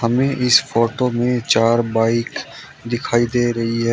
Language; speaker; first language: Hindi; native; Hindi